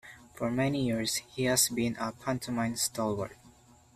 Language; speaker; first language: English; non-native, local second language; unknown